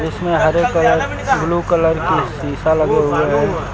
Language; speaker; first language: Hindi; native; Hindi